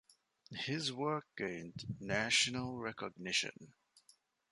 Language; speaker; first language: English; non-native, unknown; Divehi